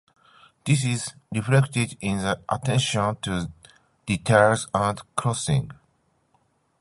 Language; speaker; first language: English; non-native, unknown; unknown